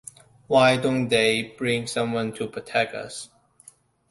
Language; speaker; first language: English; non-native, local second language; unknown